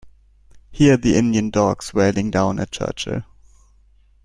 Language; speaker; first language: English; non-native, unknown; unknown